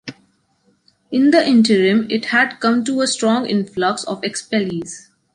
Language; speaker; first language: English; non-native, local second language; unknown